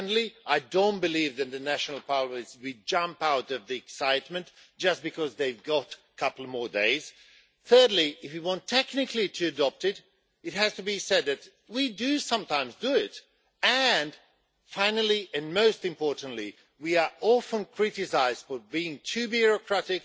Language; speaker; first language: English; non-native, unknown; Swedish